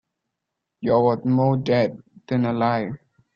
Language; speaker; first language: English; non-native, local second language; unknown